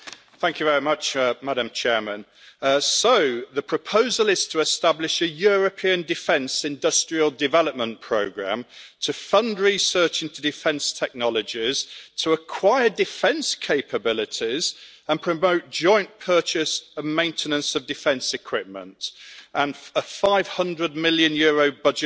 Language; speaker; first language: English; native; English